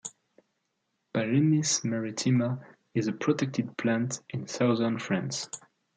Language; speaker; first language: English; non-native, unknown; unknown